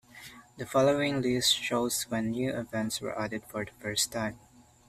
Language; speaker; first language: English; non-native, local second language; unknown